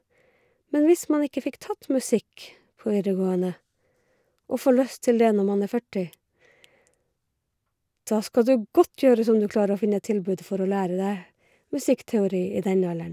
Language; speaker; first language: Norwegian; native; Norwegian